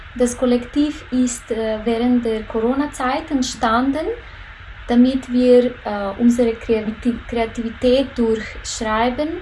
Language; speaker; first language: German; non-native, fluent; Macedonian